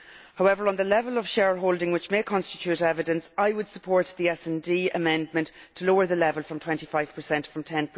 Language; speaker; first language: English; native; English